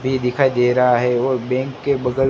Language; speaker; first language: Hindi; non-native, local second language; Gujarati